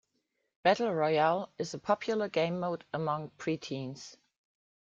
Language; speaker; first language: English; non-native, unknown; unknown